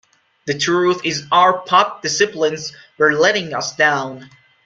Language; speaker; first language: English; non-native, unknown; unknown